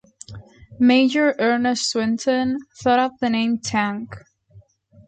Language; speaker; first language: English; non-native, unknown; Spanish